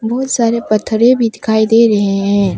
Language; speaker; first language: Hindi; non-native, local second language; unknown